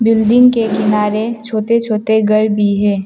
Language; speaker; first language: Hindi; non-native, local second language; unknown